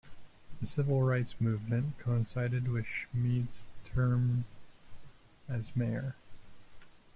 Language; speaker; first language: English; native; English